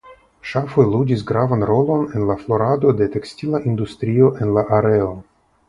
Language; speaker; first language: Esperanto; non-native, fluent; Russian